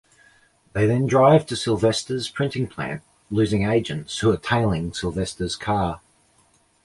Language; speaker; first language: English; native; English